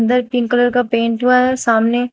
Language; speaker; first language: Hindi; native; Hindi